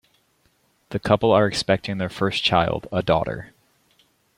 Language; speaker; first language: English; native; English